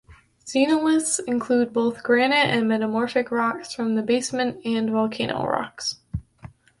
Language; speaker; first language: English; native; English